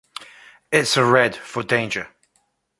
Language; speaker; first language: English; native; English